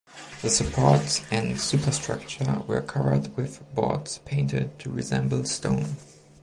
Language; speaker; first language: English; non-native, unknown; German